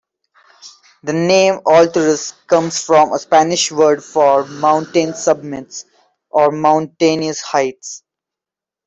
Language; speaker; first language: English; non-native, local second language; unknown